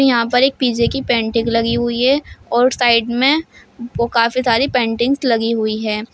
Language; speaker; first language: Hindi; native; Hindi